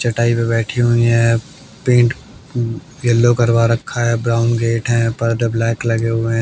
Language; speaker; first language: Hindi; native; Hindi